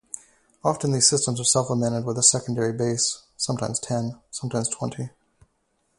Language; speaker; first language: English; native; English